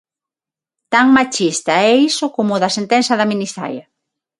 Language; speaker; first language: Galician; non-native, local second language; Spanish